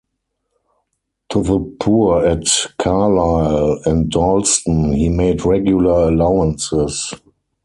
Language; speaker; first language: English; non-native, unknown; German